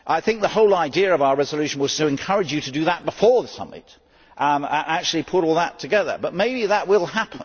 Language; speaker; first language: English; native; English